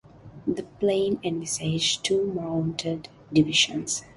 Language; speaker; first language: English; non-native, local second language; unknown